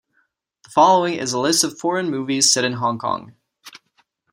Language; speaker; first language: English; non-native, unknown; Czech